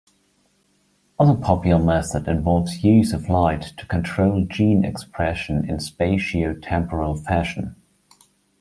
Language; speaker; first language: English; non-native, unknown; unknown